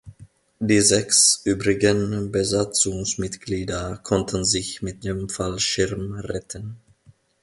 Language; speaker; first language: German; non-native, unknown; Finnish